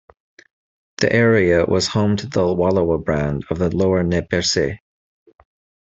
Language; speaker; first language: English; native; English